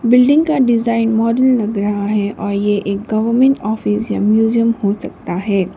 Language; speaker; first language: Hindi; non-native, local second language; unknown